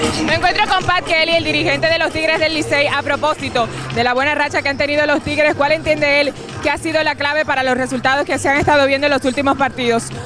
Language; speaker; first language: Spanish; native; Spanish